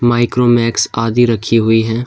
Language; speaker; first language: Hindi; native; Hindi